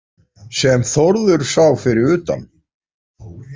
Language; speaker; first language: Icelandic; native; Icelandic